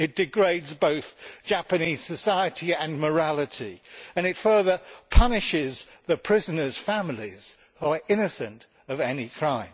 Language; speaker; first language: English; native; English